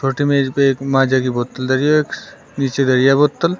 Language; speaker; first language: Hindi; native; Hindi